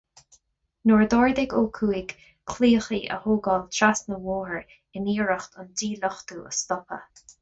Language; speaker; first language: Irish; non-native, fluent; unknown